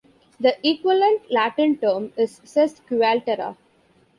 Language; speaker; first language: English; non-native, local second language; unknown